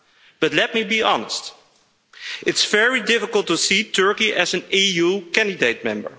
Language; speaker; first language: English; non-native, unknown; Dutch